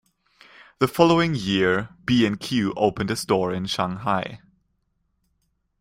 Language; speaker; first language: English; non-native, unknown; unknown